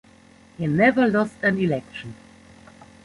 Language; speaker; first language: English; non-native, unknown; German